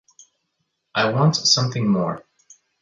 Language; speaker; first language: English; native; English